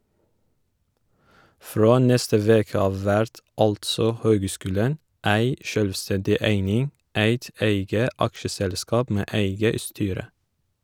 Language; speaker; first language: Norwegian; non-native, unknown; Kurdish